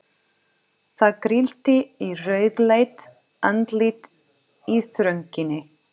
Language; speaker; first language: Icelandic; non-native, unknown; Portuguese